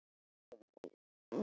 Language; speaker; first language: Icelandic; native; Icelandic